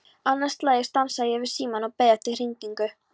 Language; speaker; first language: Icelandic; non-native, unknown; Polish